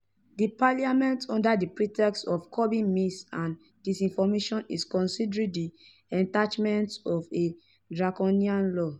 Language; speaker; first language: English; non-native, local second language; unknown